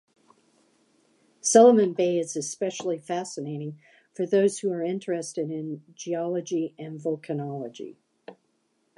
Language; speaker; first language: English; native; English